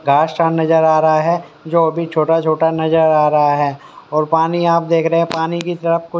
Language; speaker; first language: Hindi; native; Hindi